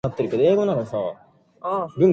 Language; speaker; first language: English; native; English